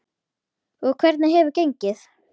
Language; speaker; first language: Icelandic; native; Icelandic